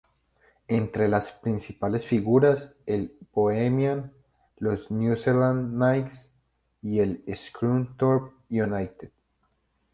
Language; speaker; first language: Spanish; native; Spanish